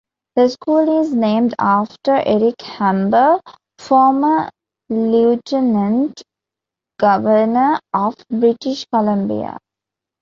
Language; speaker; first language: English; non-native, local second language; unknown